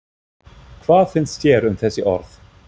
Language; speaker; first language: Icelandic; non-native, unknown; German